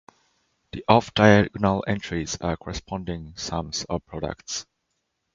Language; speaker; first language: English; non-native, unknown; Japanese